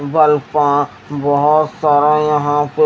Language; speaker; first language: Hindi; native; Hindi